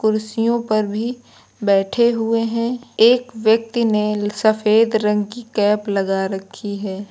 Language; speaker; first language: Hindi; native; Hindi